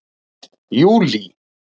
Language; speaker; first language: Icelandic; native; Icelandic